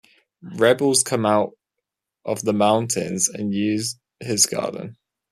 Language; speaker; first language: English; native; English